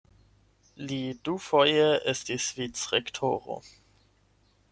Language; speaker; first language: Esperanto; non-native, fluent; German